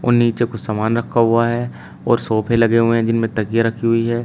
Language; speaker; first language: Hindi; native; Hindi